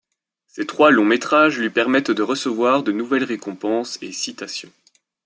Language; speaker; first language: French; native; French